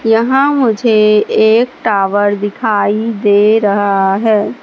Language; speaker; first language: Hindi; native; Hindi